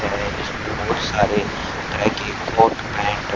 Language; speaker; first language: Hindi; native; Hindi